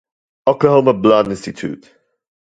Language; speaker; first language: English; non-native, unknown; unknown